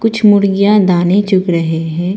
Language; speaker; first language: Hindi; non-native, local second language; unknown